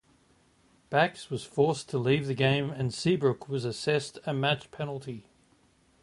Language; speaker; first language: English; native; English